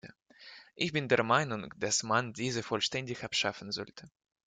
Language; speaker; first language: German; non-native, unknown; Russian